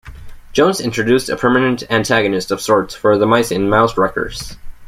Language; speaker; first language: English; native; English